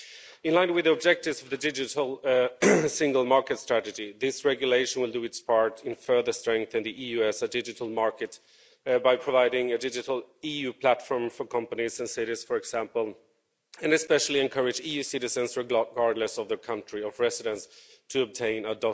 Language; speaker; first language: English; non-native, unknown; Swedish